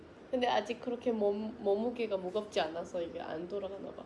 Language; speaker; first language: Korean; non-native, fluent; Thai